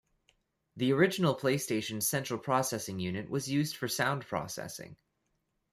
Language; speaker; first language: English; native; English